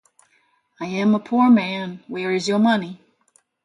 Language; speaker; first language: English; non-native, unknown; Thai